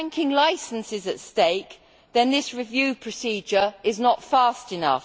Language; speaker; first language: English; native; English